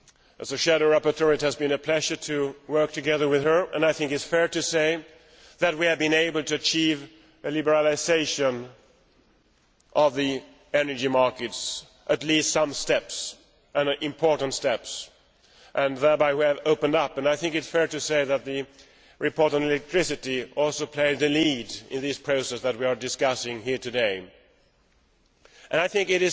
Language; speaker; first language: English; non-native, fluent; Swedish